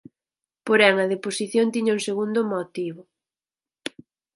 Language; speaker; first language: Galician; native; Galician